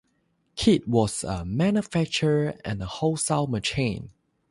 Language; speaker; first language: English; non-native, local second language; Chinese